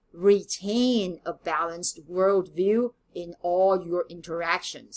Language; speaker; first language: English; non-native, fluent; Chinese